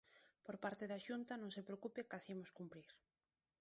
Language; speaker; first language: Galician; non-native, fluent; Spanish